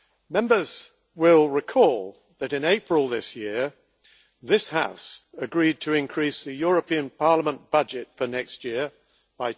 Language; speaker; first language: English; native; English